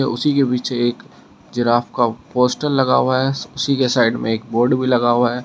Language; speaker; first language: Hindi; native; Hindi